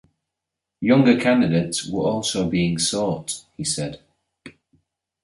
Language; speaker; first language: English; native; English